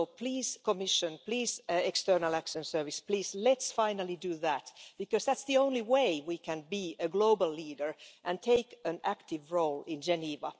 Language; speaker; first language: English; non-native, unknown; Finnish